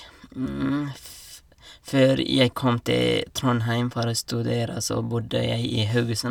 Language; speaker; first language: Norwegian; non-native, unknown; Nepali